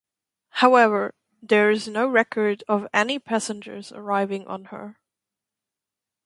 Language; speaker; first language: English; non-native, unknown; German